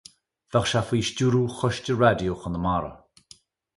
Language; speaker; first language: Irish; native; Irish